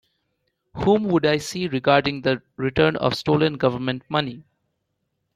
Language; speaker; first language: English; non-native, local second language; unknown